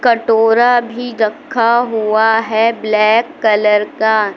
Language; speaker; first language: Hindi; native; Hindi